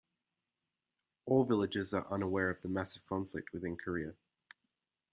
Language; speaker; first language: English; native; English